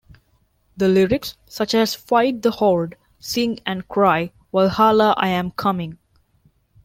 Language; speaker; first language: English; non-native, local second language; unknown